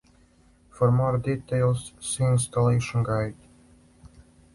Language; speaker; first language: English; non-native, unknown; Serbian